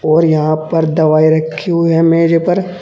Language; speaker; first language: Hindi; native; Hindi